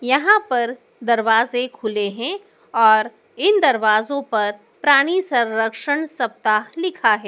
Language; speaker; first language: Hindi; native; Hindi